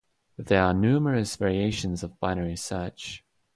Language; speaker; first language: English; non-native, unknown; Estonian